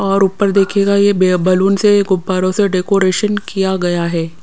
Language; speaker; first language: Hindi; non-native, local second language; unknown